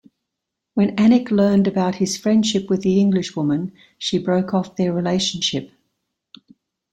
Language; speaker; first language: English; native; English